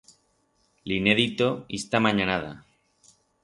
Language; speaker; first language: Aragonese; non-native, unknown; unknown